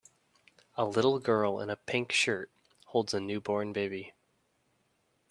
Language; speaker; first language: English; native; English